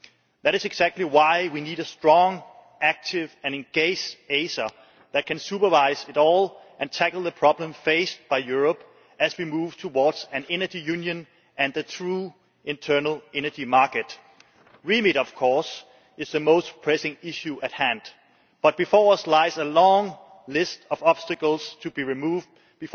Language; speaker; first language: English; non-native, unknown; Danish